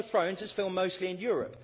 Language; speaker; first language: English; native; English